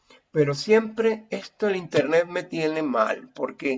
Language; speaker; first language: Spanish; native; Spanish